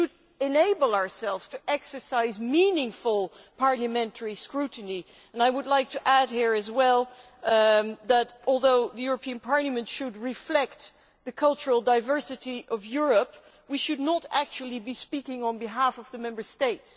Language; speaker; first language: English; non-native, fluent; Dutch